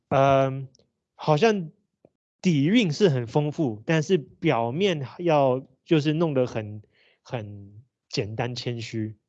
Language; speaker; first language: Chinese; native; Chinese